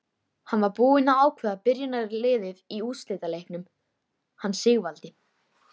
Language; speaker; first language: Icelandic; native; Icelandic